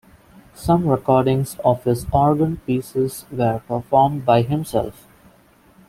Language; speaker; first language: English; non-native, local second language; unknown